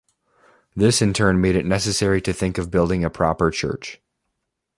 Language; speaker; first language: English; native; English